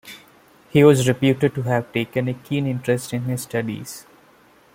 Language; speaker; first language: English; non-native, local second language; Malayalam